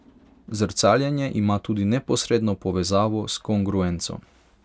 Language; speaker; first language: Slovenian; non-native, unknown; Hungarian